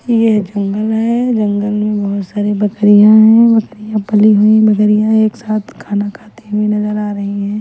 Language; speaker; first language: Hindi; non-native, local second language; Punjabi